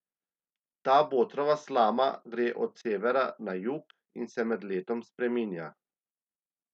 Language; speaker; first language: Slovenian; native; Slovenian